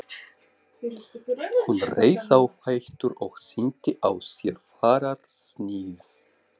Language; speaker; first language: Icelandic; non-native, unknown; Russian